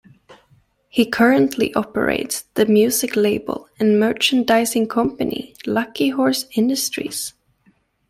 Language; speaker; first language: English; native; English